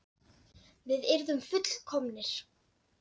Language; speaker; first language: Icelandic; non-native, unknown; Dutch